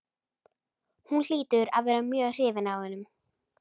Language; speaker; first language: Icelandic; native; Icelandic